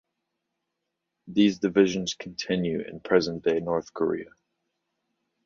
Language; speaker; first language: English; native; English